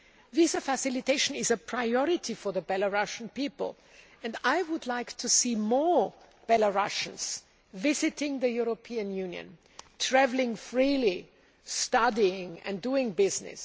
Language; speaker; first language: English; non-native, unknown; German